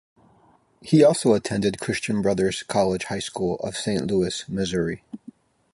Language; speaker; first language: English; native; English